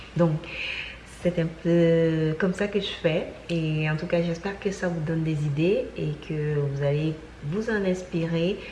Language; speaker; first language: French; non-native, local second language; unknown